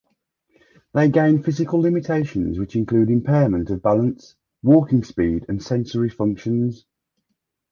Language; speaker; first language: English; native; English